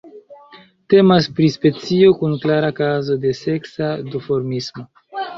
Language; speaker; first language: Esperanto; non-native, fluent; Chinese